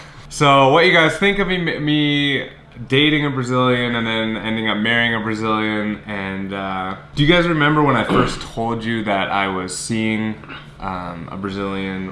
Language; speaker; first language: English; native; English